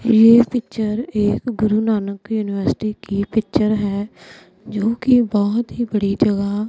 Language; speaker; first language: Hindi; non-native, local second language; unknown